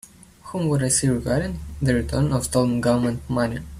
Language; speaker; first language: English; native; English